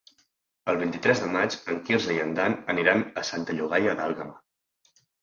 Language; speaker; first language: Catalan; native; Catalan